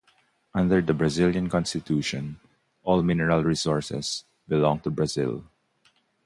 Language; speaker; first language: English; non-native, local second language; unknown